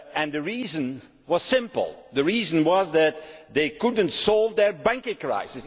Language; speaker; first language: English; non-native, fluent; Dutch